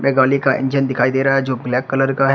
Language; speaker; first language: Hindi; native; Hindi